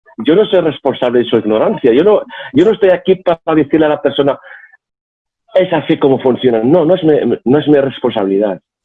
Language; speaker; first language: Spanish; non-native, fluent; Arabic